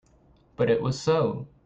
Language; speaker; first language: English; native; English